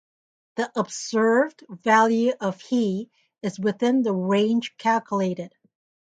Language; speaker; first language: English; native; English